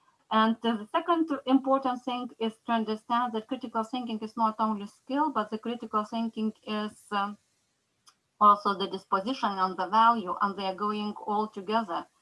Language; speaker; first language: English; non-native, fluent; Lithuanian